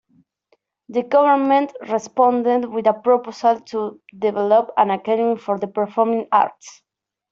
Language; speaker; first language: English; non-native, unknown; Spanish